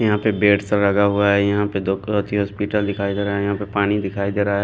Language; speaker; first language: Hindi; non-native, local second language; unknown